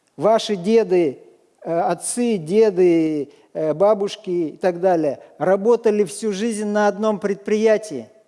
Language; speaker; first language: Russian; native; Russian